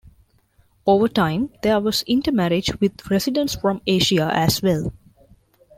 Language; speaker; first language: English; non-native, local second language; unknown